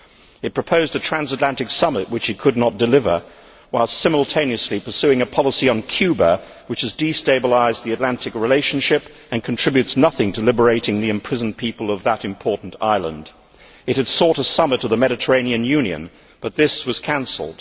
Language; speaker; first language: English; native; English